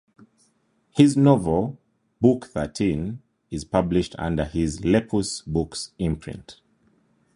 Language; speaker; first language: English; non-native, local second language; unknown